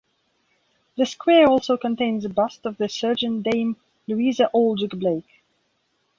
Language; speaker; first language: English; non-native, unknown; Belarusian